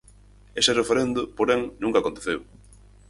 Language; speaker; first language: Galician; native; Galician